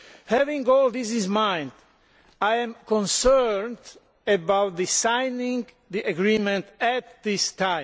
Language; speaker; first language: English; non-native, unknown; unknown